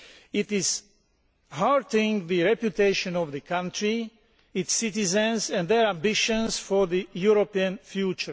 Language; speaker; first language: English; non-native, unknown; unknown